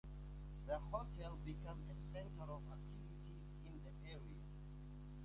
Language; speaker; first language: English; native; English